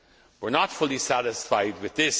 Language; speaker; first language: English; non-native, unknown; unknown